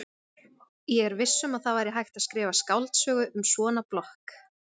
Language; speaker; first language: Icelandic; native; Icelandic